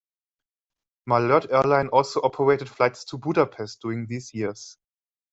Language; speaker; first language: English; non-native, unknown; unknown